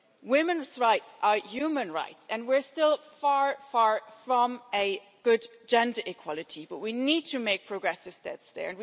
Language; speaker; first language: English; non-native, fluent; German